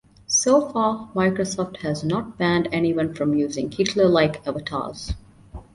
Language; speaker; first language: English; non-native, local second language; Divehi